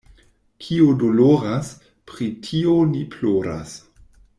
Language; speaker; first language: Esperanto; non-native, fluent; German